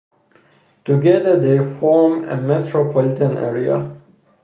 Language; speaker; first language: English; non-native, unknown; Persian